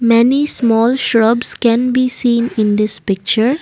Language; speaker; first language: English; non-native, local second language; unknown